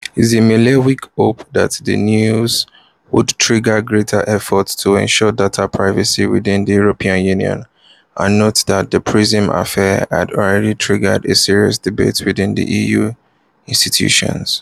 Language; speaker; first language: English; non-native, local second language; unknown